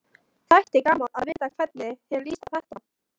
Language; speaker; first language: Icelandic; non-native, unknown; Polish